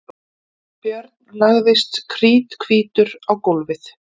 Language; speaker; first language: Icelandic; native; Icelandic